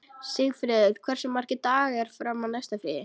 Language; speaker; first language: Icelandic; native; Icelandic